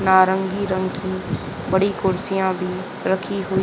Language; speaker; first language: Hindi; native; Hindi